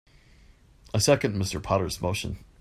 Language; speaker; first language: English; native; English